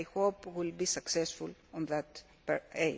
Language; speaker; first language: English; non-native, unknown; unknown